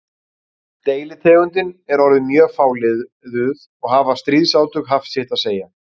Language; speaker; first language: Icelandic; native; Icelandic